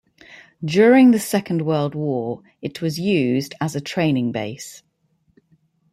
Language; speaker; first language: English; native; English